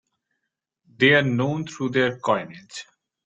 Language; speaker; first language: English; non-native, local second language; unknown